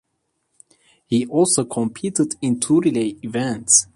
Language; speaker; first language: English; non-native, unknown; Turkish